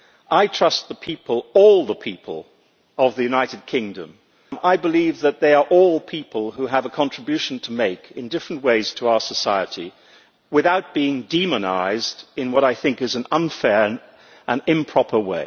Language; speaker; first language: English; native; English